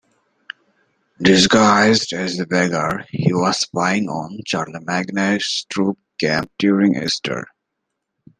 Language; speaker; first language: English; native; English